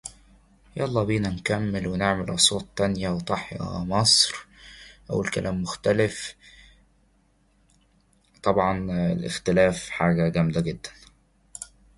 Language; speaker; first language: English; non-native, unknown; Arabic